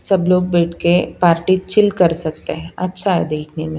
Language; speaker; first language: Hindi; non-native, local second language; Punjabi